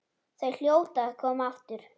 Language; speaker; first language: Icelandic; native; Icelandic